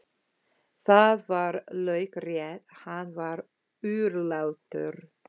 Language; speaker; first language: Icelandic; non-native, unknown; English